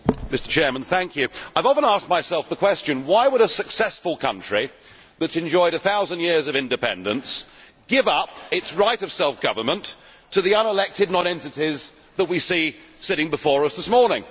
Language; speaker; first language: English; native; English